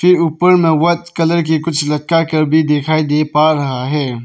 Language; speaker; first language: Hindi; non-native, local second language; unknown